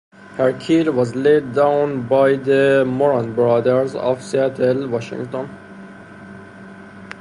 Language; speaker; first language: English; non-native, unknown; Persian